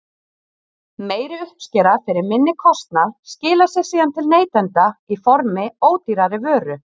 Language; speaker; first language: Icelandic; native; Icelandic